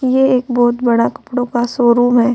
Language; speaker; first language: Hindi; native; Hindi